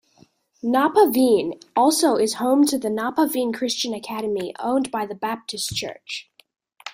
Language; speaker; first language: English; native; English